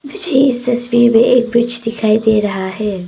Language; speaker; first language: Hindi; non-native, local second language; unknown